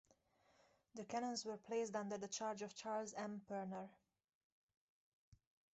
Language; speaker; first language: English; native; English